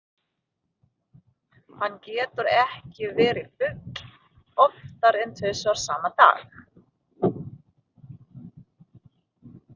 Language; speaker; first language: Icelandic; non-native, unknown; Filipino